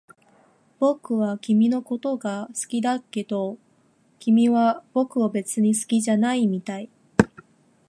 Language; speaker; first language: Japanese; non-native, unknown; Chinese